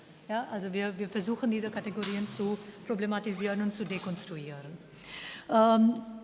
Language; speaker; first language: German; non-native, fluent; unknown